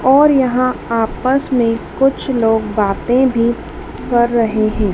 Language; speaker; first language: Hindi; native; Hindi